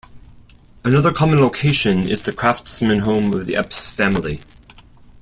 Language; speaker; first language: English; non-native, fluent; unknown